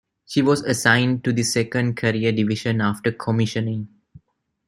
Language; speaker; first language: English; non-native, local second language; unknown